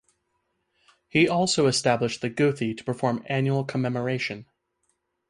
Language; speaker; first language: English; native; English